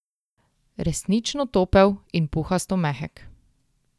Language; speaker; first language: Slovenian; native; Slovenian